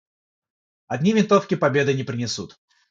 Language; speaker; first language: Russian; non-native, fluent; Georgian